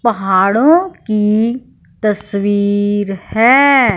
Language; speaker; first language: Hindi; non-native, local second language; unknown